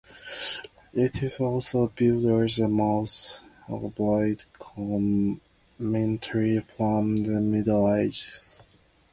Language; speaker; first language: English; non-native, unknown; Japanese